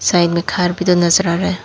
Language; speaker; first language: Hindi; non-native, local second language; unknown